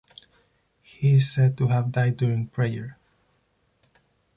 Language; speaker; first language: English; non-native, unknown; Spanish